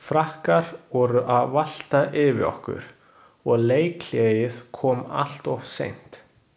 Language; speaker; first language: Icelandic; non-native, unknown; Chinese